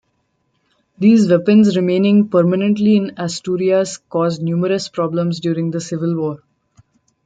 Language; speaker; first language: English; non-native, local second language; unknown